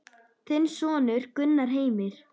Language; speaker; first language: Icelandic; native; Icelandic